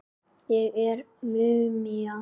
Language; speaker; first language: Icelandic; native; Icelandic